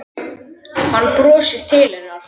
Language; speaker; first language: Icelandic; native; Icelandic